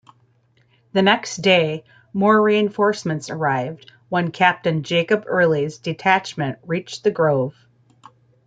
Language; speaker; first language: English; native; English